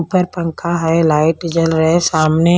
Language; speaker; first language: Hindi; non-native, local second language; Punjabi